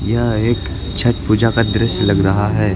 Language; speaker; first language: Hindi; native; Hindi